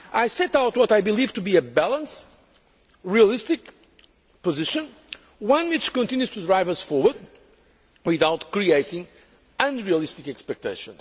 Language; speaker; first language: English; non-native, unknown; Portuguese